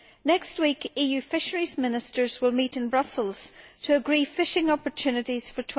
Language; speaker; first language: English; native; English